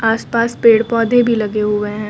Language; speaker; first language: Hindi; native; Hindi